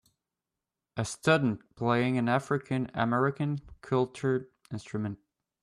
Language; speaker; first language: English; native; English